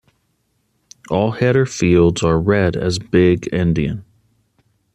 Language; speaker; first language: English; native; English